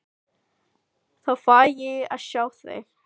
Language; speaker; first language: Icelandic; non-native, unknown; Filipino